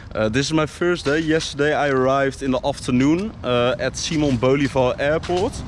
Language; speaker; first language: English; non-native, fluent; Dutch